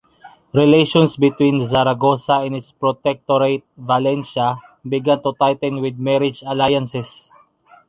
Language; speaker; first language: English; non-native, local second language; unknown